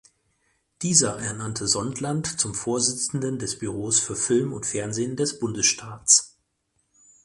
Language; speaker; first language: German; native; German